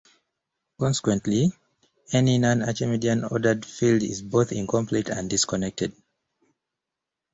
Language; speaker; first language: English; native; English